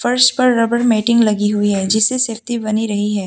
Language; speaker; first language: Hindi; non-native, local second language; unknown